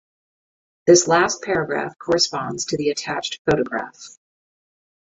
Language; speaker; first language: English; native; English